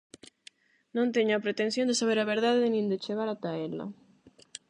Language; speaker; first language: Galician; non-native, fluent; Spanish